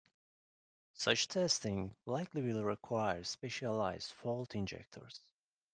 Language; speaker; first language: English; non-native, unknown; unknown